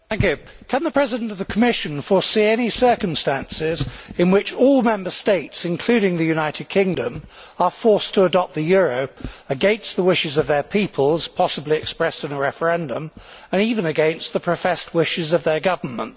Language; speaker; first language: English; native; English